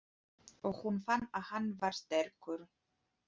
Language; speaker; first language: Icelandic; non-native, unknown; Polish